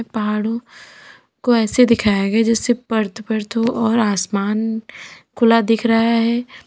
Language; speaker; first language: Hindi; native; Hindi